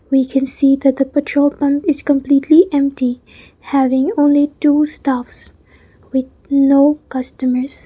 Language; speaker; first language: English; non-native, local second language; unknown